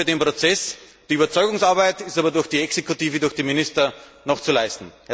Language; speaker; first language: German; native; German